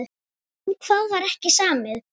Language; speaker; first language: Icelandic; native; Icelandic